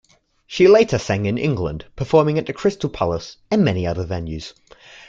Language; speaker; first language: English; native; English